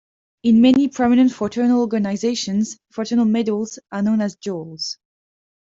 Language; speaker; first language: English; non-native, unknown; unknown